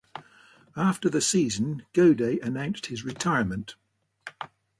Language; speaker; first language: English; native; English